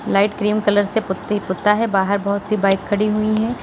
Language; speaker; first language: Hindi; native; Hindi